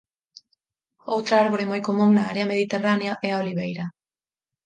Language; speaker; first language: Galician; native; Galician